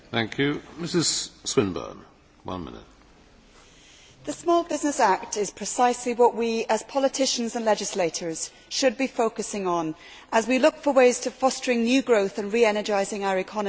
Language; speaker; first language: English; native; English